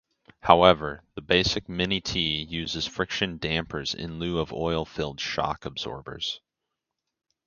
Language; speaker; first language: English; native; English